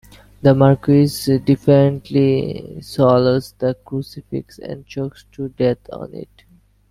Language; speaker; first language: English; non-native, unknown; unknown